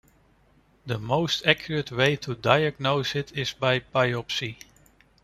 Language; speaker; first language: English; non-native, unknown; Dutch